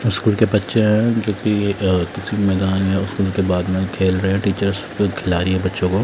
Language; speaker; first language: Hindi; non-native, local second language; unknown